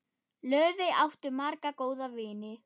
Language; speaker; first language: Icelandic; non-native, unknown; German